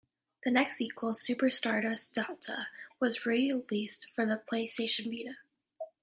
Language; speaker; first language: English; native; English